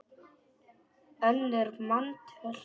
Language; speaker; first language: Icelandic; non-native, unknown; Polish